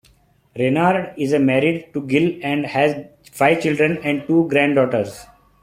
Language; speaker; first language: English; non-native, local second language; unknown